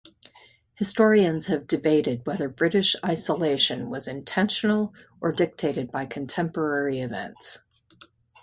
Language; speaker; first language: English; native; English